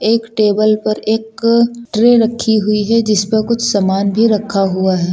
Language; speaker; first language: Hindi; native; Hindi